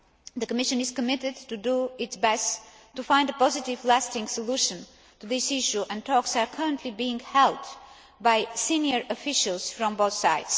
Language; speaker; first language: English; non-native, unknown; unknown